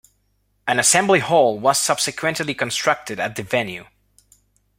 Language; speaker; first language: English; non-native, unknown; Spanish